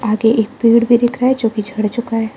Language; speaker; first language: Hindi; non-native, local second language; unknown